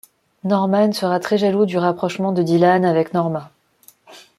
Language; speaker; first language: French; non-native, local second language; Malagasy